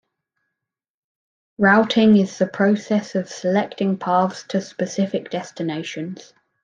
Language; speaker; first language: English; native; English